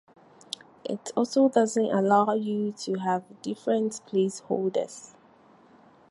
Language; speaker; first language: English; non-native, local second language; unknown